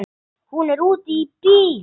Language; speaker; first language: Icelandic; non-native, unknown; English